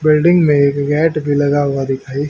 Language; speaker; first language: Hindi; native; Hindi